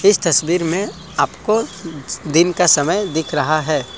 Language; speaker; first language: Hindi; non-native, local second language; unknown